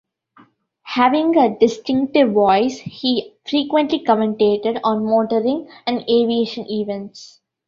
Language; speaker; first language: English; non-native, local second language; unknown